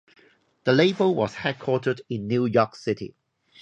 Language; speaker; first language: English; non-native, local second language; Cantonese